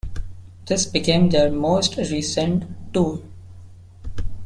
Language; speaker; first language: English; non-native, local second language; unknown